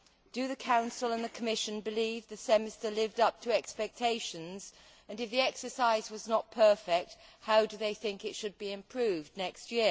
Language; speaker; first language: English; native; English